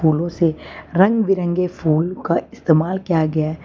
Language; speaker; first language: Hindi; non-native, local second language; Gujarati